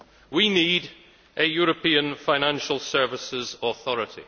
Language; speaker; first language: English; native; English